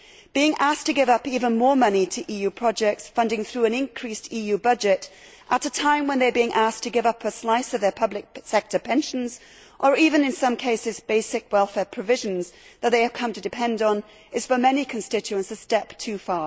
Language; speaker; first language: English; native; English